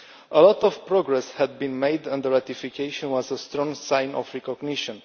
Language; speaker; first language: English; non-native, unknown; Romanian